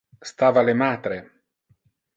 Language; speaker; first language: Interlingua; non-native, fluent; Italian